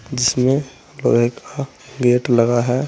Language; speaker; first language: Hindi; native; Hindi